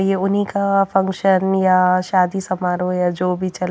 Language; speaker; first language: Hindi; native; Hindi